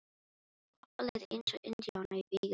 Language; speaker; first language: Icelandic; non-native, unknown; Filipino